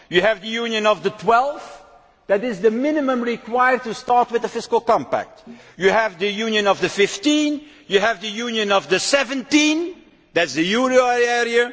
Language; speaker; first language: English; non-native, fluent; Dutch